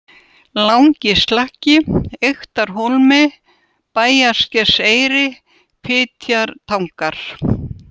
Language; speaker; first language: Icelandic; non-native, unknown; Russian